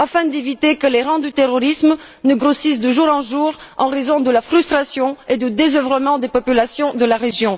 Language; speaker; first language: French; non-native, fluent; Bulgarian